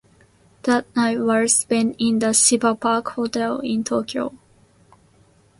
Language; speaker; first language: English; non-native, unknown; Japanese